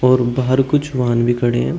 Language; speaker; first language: Hindi; native; Hindi